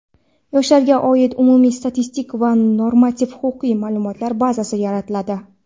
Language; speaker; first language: Uzbek; non-native, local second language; Kara-Kalpak